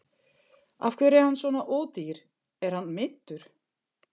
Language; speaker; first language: Icelandic; non-native, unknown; German